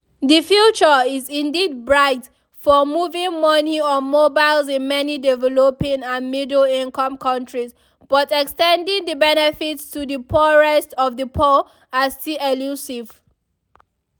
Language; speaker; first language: English; non-native, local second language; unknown